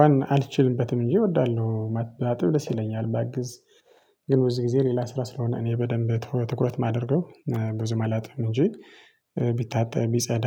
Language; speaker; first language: Amharic; non-native, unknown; Tigrinya